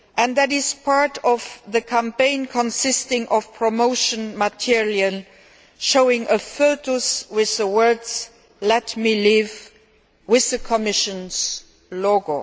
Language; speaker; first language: English; non-native, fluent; Luxembourgish